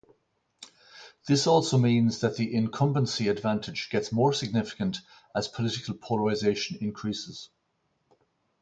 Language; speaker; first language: English; native; English